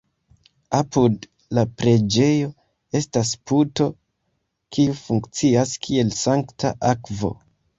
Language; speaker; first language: Esperanto; non-native, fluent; Kinyarwanda